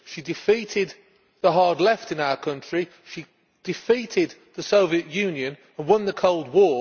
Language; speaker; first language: English; native; English